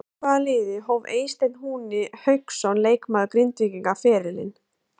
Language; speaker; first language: Icelandic; native; Icelandic